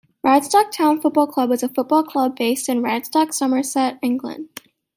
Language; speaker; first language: English; native; English